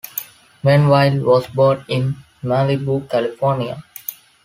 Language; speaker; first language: English; non-native, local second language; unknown